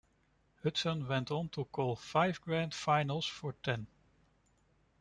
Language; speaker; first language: English; non-native, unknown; Dutch